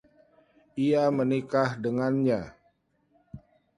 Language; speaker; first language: Indonesian; native; Indonesian